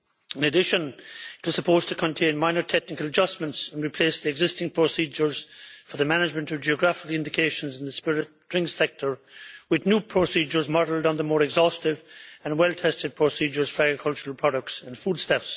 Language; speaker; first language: English; native; English